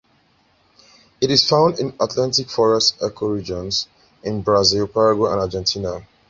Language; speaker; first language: English; native; English